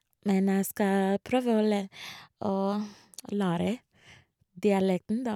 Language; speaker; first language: Norwegian; non-native, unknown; Ga